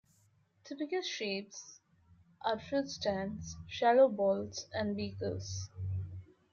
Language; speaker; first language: English; non-native, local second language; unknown